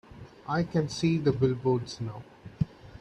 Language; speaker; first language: English; non-native, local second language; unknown